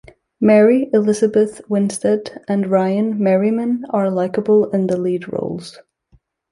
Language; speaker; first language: English; native; English